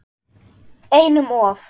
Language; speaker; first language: Icelandic; non-native, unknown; German